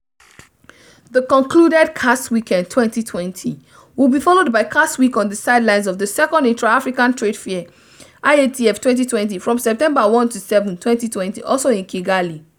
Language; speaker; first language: English; non-native, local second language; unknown